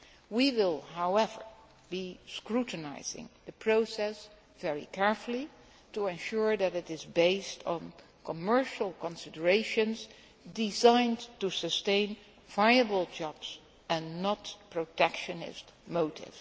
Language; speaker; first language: English; non-native, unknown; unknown